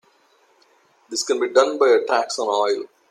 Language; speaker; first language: English; non-native, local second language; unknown